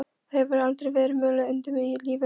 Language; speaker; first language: Icelandic; non-native, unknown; Polish